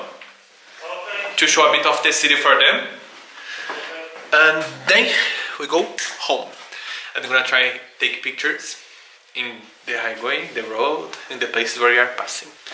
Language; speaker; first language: English; non-native, fluent; Portuguese